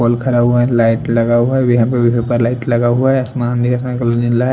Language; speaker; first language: Hindi; non-native, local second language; Bhojpuri